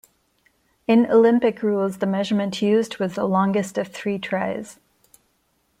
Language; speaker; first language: English; non-native, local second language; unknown